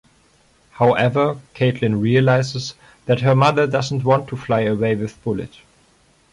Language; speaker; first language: English; non-native, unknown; German